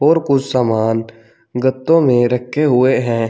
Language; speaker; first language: Hindi; native; Hindi